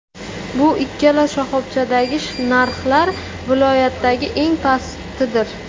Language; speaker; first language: Uzbek; native; Uzbek